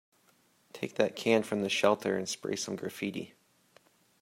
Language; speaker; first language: English; native; English